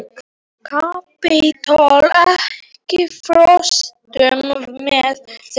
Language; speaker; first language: Icelandic; non-native, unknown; Polish